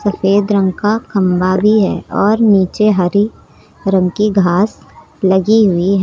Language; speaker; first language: Hindi; native; Hindi